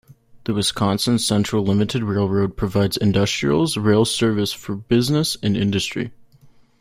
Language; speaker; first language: English; native; English